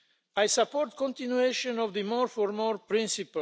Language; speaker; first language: English; non-native, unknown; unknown